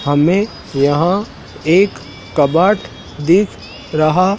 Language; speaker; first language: Hindi; native; Hindi